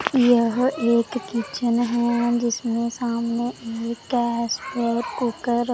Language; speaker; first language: Hindi; non-native, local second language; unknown